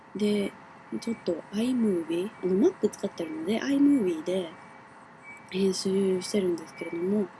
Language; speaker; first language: Japanese; non-native, fluent; English